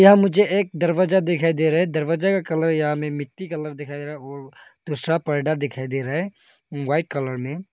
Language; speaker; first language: Hindi; non-native, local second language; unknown